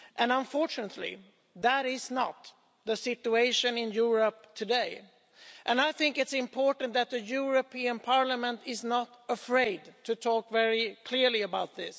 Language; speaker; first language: English; non-native, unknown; Swedish